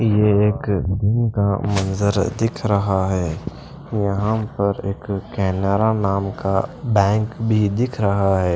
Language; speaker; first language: Hindi; non-native, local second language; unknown